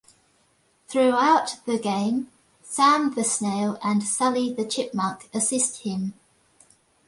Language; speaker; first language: English; native; English